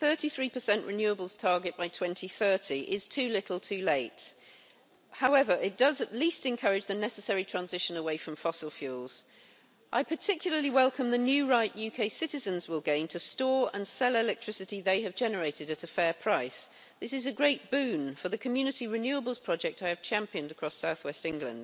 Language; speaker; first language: English; native; English